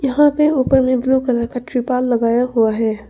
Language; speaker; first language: Hindi; non-native, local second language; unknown